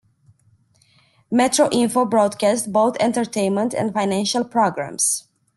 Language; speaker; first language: English; non-native, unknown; Romanian